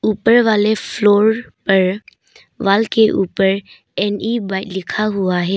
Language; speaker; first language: Hindi; non-native, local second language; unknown